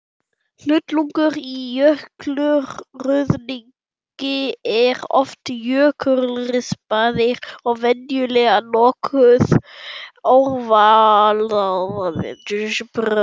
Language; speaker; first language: Icelandic; non-native, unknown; German